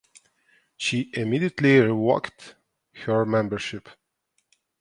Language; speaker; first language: English; non-native, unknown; Ukrainian